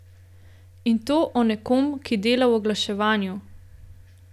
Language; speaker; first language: Slovenian; native; Slovenian